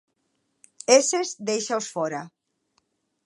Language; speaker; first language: Galician; native; Galician